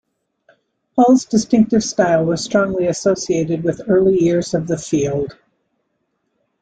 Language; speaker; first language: English; native; English